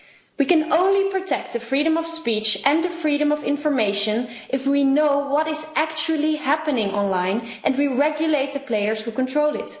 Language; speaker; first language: English; non-native, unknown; Dutch